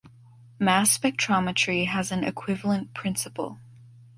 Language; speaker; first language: English; native; English